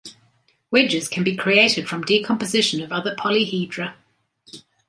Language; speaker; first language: English; native; English